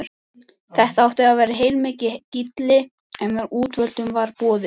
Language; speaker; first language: Icelandic; native; Icelandic